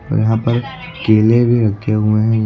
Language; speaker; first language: Hindi; native; Hindi